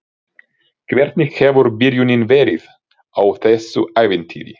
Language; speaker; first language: Icelandic; non-native, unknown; Ukrainian